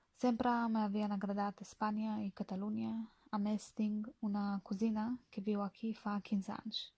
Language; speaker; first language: Catalan; non-native, learner; Bulgarian